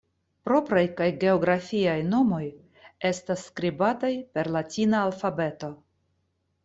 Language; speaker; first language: Esperanto; non-native, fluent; Russian